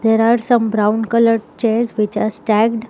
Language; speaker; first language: English; non-native, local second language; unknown